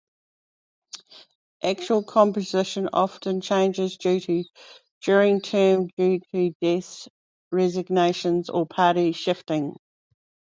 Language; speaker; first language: English; native; English